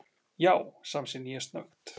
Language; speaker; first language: Icelandic; native; Icelandic